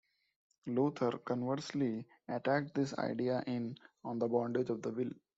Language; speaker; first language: English; non-native, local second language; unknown